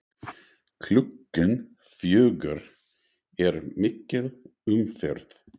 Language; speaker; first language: Icelandic; non-native, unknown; English